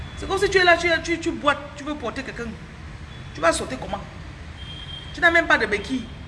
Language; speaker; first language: French; non-native, local second language; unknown